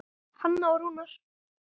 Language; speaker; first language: Icelandic; native; Icelandic